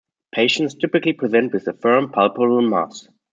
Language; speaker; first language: English; non-native, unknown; German